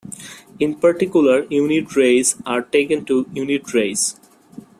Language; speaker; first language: English; non-native, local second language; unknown